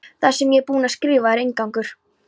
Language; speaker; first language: Icelandic; non-native, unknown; Polish